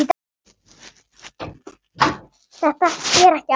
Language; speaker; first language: Icelandic; native; Icelandic